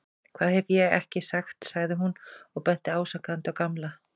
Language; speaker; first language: Icelandic; native; Icelandic